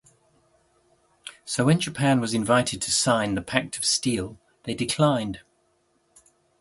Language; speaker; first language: English; native; English